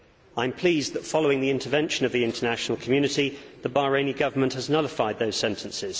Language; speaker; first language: English; native; English